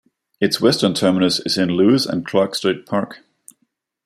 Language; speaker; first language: English; non-native, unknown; Danish